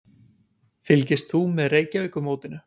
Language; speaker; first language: Icelandic; native; Icelandic